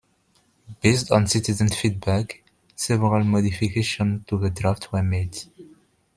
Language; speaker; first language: English; non-native, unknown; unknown